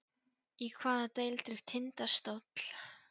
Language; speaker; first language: Icelandic; non-native, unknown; Polish